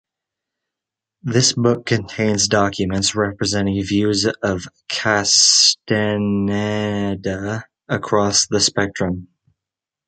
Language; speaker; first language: English; native; English